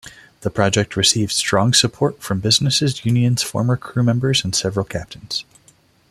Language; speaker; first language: English; non-native, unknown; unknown